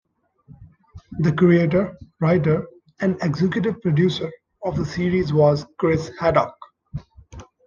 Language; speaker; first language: English; non-native, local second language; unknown